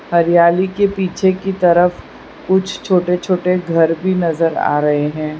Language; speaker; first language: Hindi; non-native, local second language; Gujarati